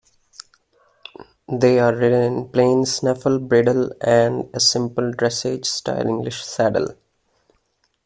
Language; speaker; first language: English; non-native, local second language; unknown